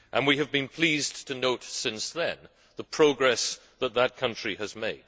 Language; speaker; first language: English; native; English